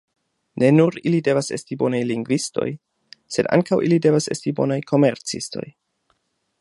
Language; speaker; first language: Esperanto; non-native, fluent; German